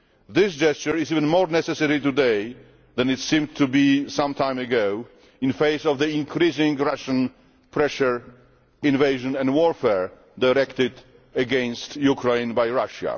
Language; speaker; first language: English; non-native, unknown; Polish